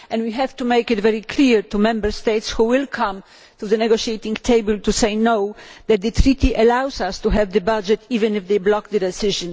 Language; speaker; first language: English; non-native, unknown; Polish